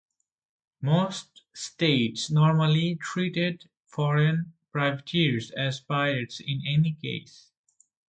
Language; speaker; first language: English; non-native, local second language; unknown